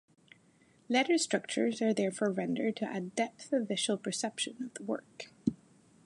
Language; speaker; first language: English; native; English